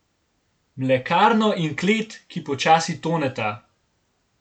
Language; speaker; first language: Slovenian; native; Slovenian